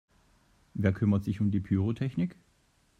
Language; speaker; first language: German; native; German